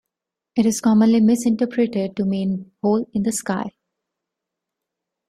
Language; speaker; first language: English; non-native, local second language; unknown